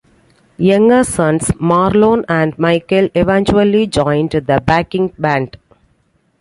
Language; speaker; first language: English; non-native, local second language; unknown